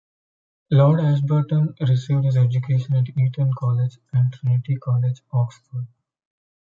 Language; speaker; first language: English; non-native, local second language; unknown